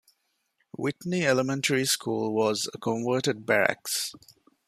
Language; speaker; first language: English; non-native, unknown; Divehi